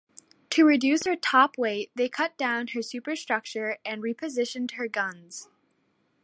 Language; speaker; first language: English; native; English